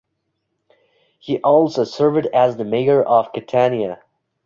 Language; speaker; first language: English; non-native, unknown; Uzbek